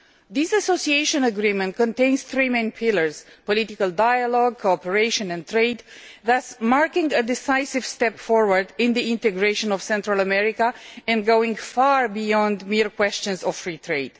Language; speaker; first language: English; non-native, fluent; Romanian